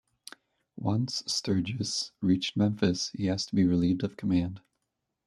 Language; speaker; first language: English; native; English